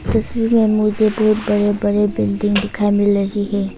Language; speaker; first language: Hindi; non-native, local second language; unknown